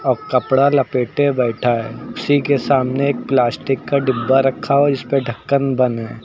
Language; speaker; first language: Hindi; native; Hindi